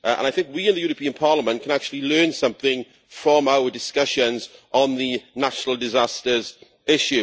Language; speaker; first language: English; native; English